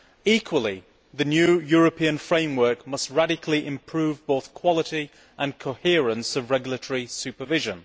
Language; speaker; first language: English; native; English